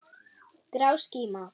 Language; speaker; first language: Icelandic; non-native, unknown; German